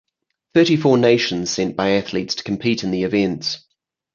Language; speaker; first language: English; native; English